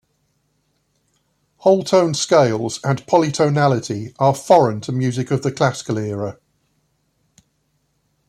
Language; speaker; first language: English; native; English